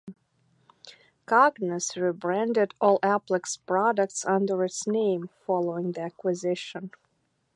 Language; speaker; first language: English; native; English